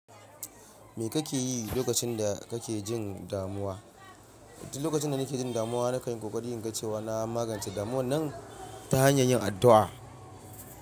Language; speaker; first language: Hausa; non-native, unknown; Yoruba